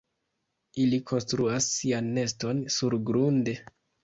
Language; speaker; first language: Esperanto; non-native, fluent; Kinyarwanda